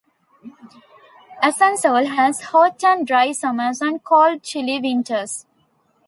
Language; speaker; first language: English; non-native, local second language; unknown